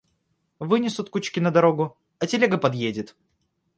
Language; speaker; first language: Russian; native; Russian